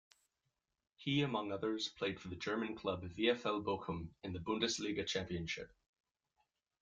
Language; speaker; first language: English; native; English